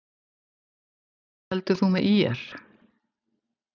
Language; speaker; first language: Icelandic; native; Icelandic